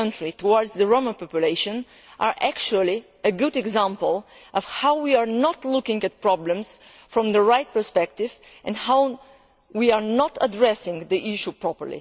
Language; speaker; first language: English; non-native, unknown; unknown